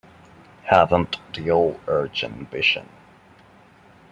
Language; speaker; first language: English; non-native, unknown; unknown